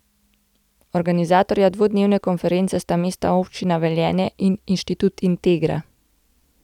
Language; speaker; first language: Slovenian; native; Slovenian